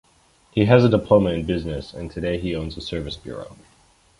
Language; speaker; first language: English; native; English